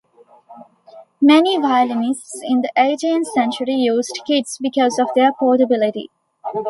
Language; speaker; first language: English; non-native, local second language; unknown